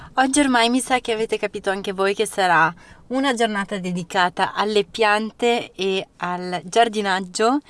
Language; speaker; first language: Italian; early bilingual, other home language; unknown